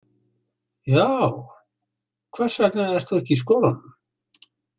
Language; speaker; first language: Icelandic; native; Icelandic